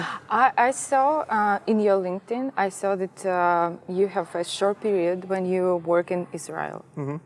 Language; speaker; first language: English; non-native, learner; Russian